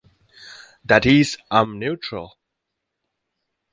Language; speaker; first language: English; native; English